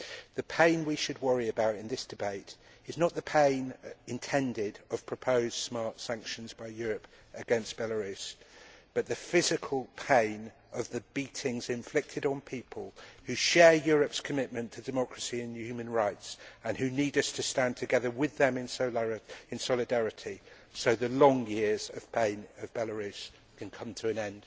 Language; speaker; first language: English; native; English